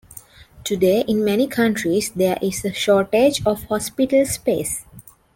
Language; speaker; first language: English; non-native, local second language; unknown